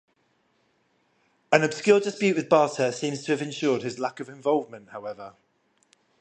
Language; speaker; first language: English; native; English